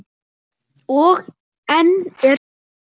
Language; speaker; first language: Icelandic; native; Icelandic